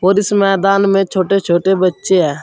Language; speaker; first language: Hindi; native; Hindi